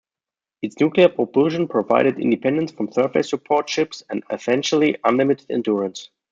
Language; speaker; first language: English; non-native, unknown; German